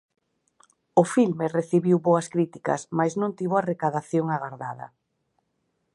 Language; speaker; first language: Galician; native; Galician